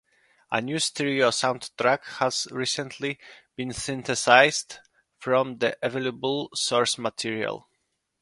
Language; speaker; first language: English; non-native, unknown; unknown